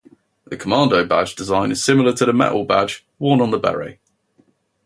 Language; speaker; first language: English; native; English